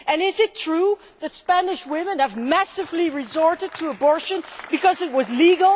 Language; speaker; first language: English; non-native, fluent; Dutch